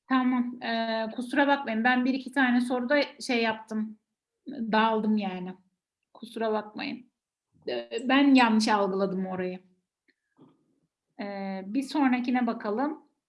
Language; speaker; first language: Turkish; native; Turkish